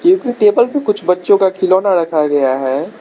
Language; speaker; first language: Hindi; non-native, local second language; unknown